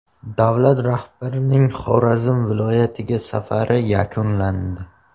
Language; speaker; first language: Uzbek; non-native, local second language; Tajik